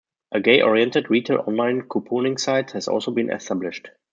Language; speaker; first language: English; non-native, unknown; German